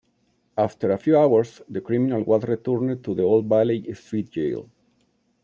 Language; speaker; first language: English; non-native, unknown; Spanish